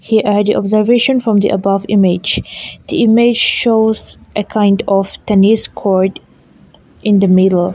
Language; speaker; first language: English; non-native, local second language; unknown